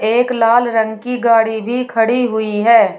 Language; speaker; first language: Hindi; native; Hindi